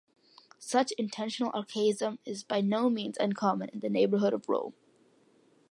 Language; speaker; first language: English; early bilingual, other home language; Malayalam